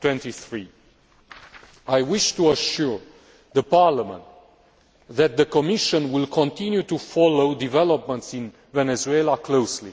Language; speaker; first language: English; non-native, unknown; Romanian